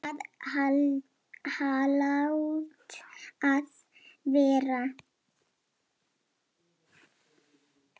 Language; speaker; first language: Icelandic; non-native, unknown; Lithuanian